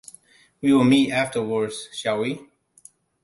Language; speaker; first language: English; non-native, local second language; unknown